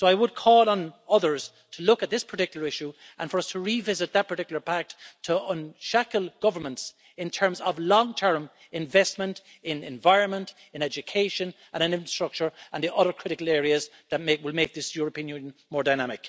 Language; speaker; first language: English; native; English